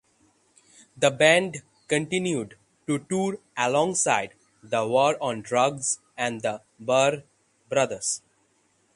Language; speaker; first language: English; non-native, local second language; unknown